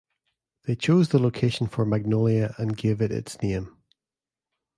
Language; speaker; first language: English; native; English